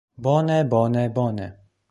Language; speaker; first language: Esperanto; non-native, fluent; Polish